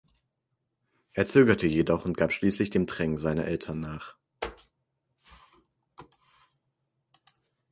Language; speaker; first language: German; native; German